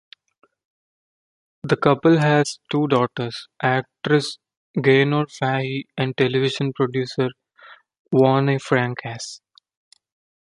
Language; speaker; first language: English; non-native, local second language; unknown